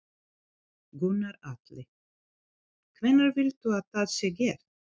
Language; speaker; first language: Icelandic; non-native, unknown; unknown